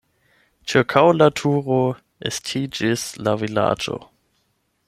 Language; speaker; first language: Esperanto; non-native, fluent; German